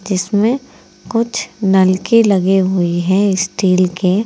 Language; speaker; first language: Hindi; native; Hindi